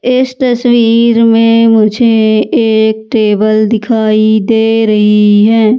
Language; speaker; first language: Hindi; native; Hindi